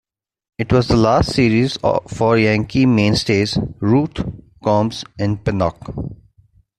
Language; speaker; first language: English; non-native, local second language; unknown